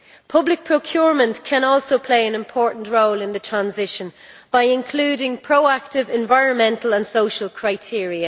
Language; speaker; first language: English; native; English